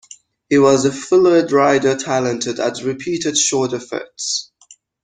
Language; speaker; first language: English; non-native, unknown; Persian